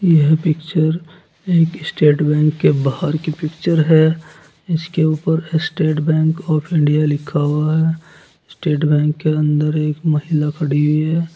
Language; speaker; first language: Hindi; native; Hindi